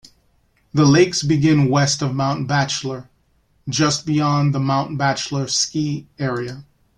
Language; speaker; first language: English; native; English